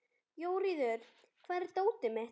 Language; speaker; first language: Icelandic; native; Icelandic